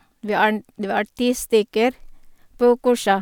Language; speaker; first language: Norwegian; non-native, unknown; Filipino